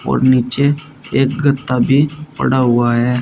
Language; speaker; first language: Hindi; native; Hindi